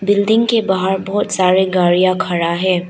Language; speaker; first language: Hindi; non-native, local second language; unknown